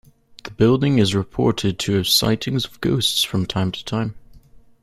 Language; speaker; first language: English; native; English